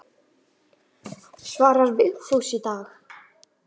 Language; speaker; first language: Icelandic; native; Icelandic